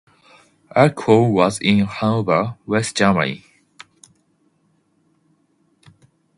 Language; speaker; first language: English; non-native, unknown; Japanese